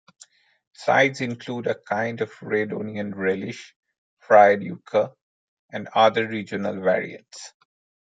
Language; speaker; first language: English; non-native, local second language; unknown